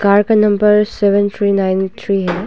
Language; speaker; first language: Hindi; non-native, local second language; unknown